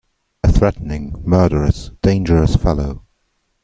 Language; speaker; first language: English; non-native, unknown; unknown